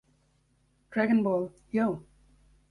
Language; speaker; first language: English; native; English